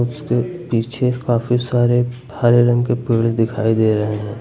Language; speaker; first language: Hindi; native; Hindi